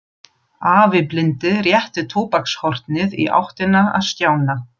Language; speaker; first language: Icelandic; non-native, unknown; German